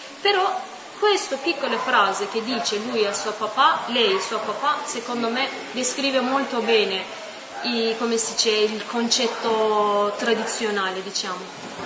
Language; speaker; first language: Italian; non-native, fluent; Turkish